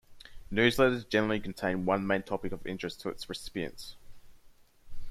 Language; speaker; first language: English; native; English